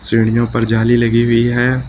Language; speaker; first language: Hindi; native; Hindi